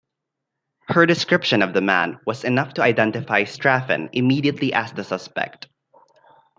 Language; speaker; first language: English; non-native, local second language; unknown